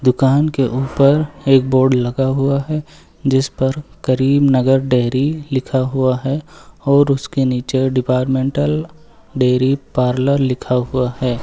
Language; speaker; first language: Hindi; native; Hindi